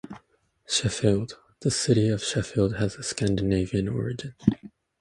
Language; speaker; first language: English; native; English